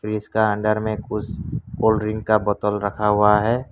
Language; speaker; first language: Hindi; non-native, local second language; Assamese